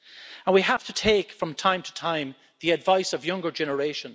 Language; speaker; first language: English; native; English